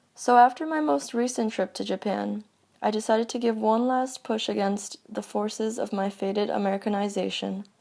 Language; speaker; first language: English; early bilingual, other home language; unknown